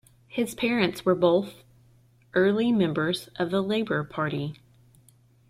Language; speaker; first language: English; native; English